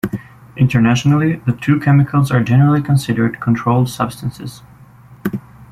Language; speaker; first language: English; native; English